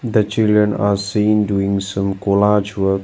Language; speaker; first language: English; non-native, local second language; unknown